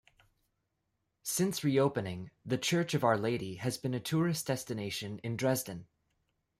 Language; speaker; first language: English; native; English